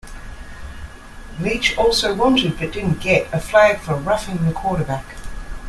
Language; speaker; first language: English; native; English